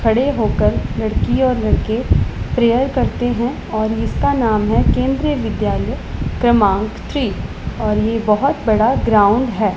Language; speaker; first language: Hindi; non-native, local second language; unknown